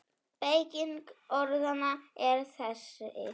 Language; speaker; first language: Icelandic; non-native, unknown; Polish